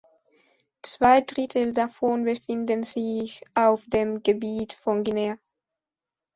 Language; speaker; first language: German; non-native, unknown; Spanish